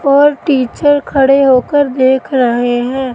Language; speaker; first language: Hindi; native; Hindi